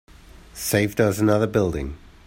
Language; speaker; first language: English; native; English